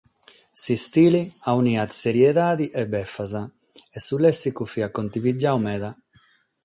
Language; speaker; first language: Sardinian; non-native, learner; Catalan